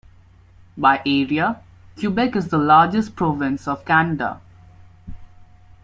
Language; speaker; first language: English; non-native, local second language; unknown